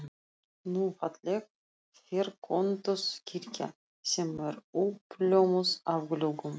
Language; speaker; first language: Icelandic; non-native, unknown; Russian